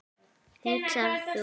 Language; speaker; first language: Icelandic; native; Icelandic